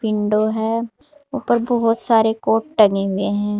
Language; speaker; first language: Hindi; native; Hindi